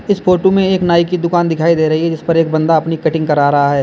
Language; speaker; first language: Hindi; native; Hindi